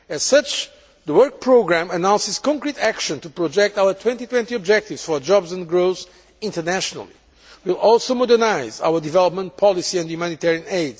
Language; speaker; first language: English; non-native, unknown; Portuguese